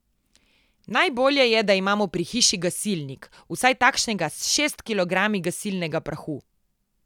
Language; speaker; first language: Slovenian; native; Slovenian